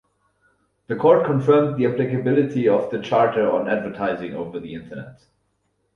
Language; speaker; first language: English; non-native, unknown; German